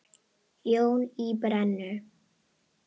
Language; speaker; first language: Icelandic; non-native, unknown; Indonesian